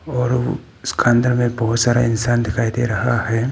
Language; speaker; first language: Hindi; non-native, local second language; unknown